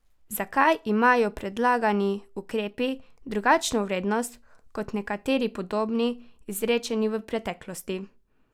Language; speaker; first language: Slovenian; native; Slovenian